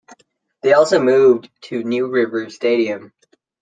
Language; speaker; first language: English; native; English